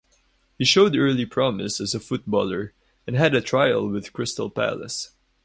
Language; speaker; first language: English; non-native, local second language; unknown